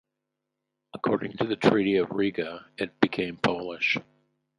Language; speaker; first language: English; native; English